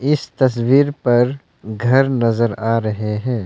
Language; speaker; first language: Hindi; non-native, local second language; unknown